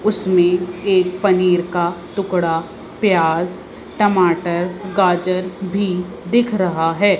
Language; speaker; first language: Hindi; native; Hindi